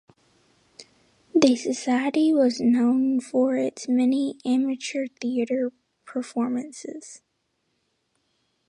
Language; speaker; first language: English; native; English